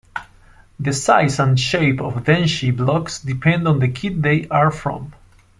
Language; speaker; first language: English; non-native, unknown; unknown